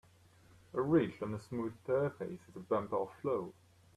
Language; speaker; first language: English; native; English